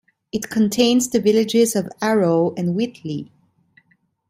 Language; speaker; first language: English; non-native, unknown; Italian